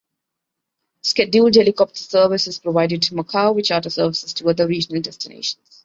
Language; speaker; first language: English; non-native, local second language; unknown